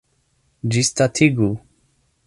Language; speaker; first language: Esperanto; non-native, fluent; English